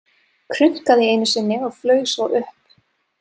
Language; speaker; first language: Icelandic; non-native, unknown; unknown